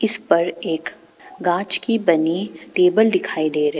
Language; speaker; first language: Hindi; non-native, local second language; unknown